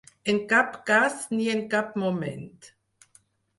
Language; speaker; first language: Catalan; non-native, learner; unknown